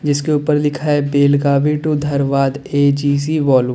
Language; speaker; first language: Hindi; native; Hindi